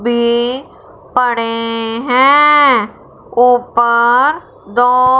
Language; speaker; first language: Hindi; non-native, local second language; Punjabi